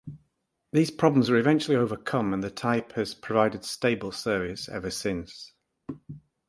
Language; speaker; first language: English; native; English